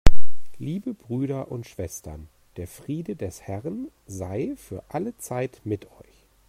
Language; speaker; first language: German; native; German